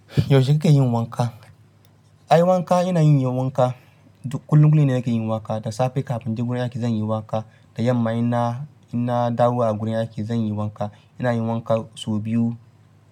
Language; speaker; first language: Hausa; non-native, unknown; Yoruba